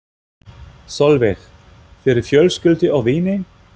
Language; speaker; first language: Icelandic; non-native, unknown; German